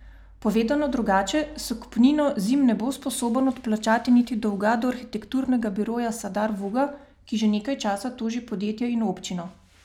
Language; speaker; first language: Slovenian; native; Slovenian